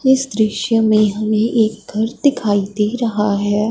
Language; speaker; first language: Hindi; non-native, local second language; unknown